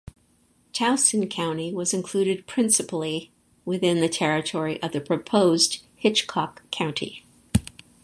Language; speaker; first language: English; native; English